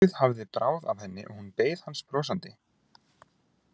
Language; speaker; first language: Icelandic; native; Icelandic